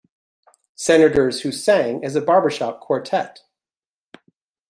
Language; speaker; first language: English; native; English